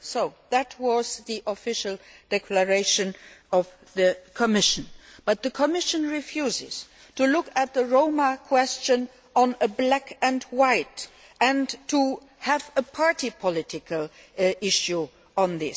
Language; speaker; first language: English; non-native, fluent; Luxembourgish